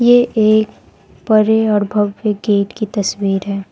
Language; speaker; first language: Hindi; non-native, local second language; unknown